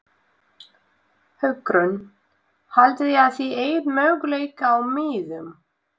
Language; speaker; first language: Icelandic; non-native, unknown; Russian